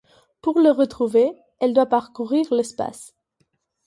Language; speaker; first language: French; non-native, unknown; Catalan